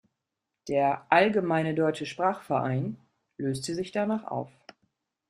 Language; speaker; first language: German; native; German